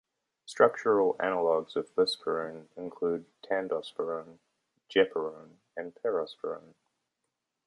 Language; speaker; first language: English; native; English